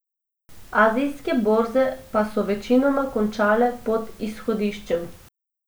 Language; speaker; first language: Slovenian; non-native, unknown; Macedonian